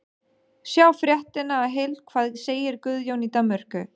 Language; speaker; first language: Icelandic; non-native, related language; Danish